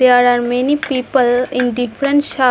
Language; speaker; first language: English; non-native, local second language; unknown